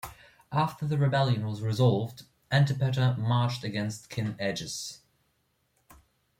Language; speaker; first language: English; non-native, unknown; German